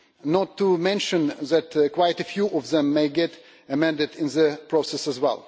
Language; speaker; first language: English; non-native, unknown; Russian